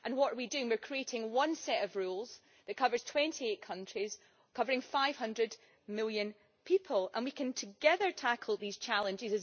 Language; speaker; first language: English; native; English